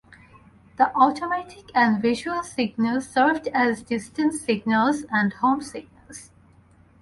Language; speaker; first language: English; non-native, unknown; Bangla